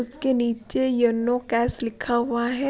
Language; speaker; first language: Hindi; non-native, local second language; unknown